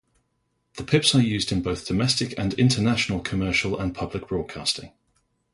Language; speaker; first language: English; native; English